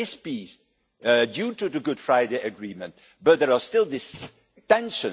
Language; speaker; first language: English; non-native, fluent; Dutch